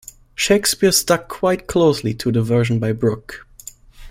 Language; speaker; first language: English; non-native, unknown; German